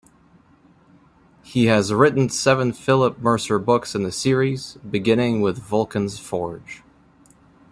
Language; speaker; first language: English; native; English